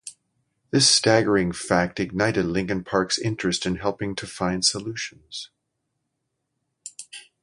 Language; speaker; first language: English; native; English